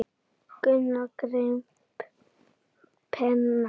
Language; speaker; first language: Icelandic; native; Icelandic